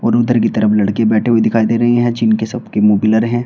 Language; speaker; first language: Hindi; native; Hindi